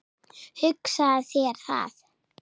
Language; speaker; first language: Icelandic; native; Icelandic